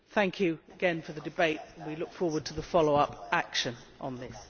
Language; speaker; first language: English; native; English